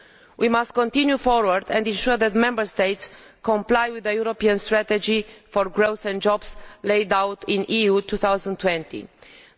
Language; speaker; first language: English; non-native, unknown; Romanian